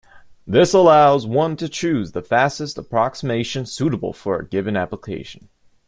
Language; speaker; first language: English; native; English